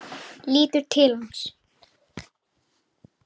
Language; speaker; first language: Icelandic; native; Icelandic